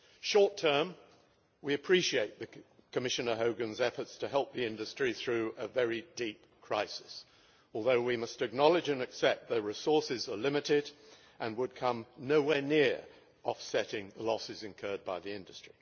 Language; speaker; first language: English; native; English